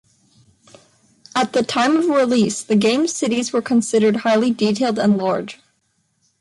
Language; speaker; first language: English; non-native, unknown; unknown